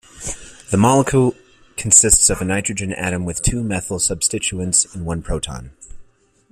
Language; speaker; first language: English; native; English